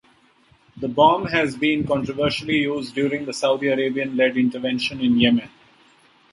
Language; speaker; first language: English; non-native, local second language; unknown